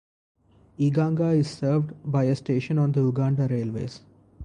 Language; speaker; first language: English; non-native, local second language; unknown